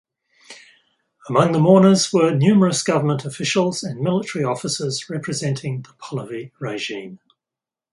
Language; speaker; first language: English; native; English